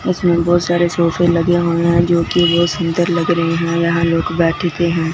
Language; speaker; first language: Hindi; non-native, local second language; Punjabi